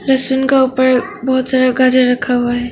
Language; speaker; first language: Hindi; non-native, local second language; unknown